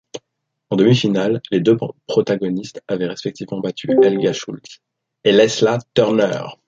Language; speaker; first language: French; native; French